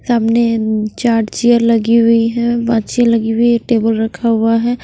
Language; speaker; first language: Hindi; non-native, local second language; Punjabi